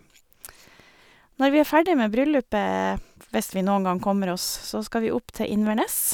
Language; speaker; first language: Norwegian; native; Norwegian